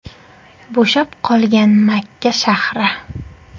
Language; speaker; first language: Uzbek; native; Uzbek